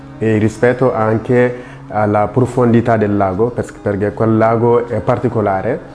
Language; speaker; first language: Italian; non-native, fluent; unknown